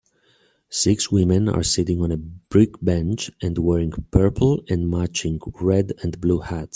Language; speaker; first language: English; native; English